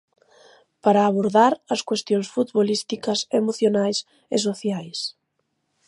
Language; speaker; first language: Galician; native; Galician